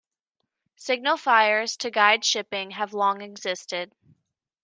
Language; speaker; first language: English; native; English